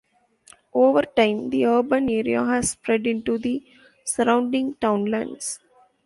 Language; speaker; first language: English; non-native, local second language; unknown